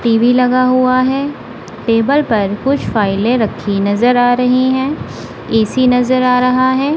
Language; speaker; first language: Hindi; non-native, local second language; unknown